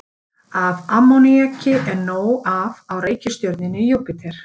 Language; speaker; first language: Icelandic; native; Icelandic